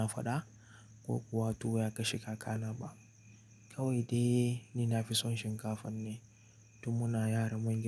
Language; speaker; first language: Hausa; native; Hausa